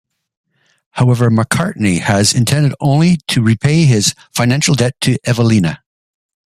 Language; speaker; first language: English; native; English